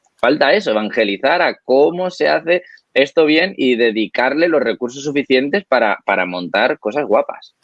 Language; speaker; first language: Spanish; native; Spanish